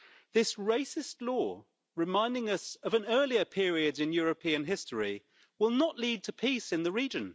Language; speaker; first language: English; native; English